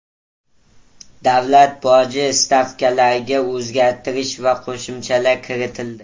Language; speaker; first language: Uzbek; native; Uzbek